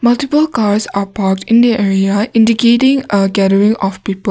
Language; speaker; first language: English; non-native, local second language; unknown